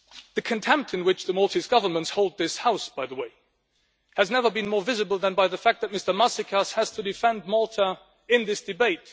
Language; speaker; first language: English; non-native, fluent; Luxembourgish